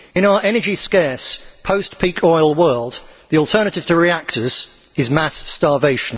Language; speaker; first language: English; native; English